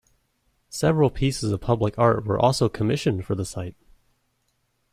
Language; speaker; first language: English; native; English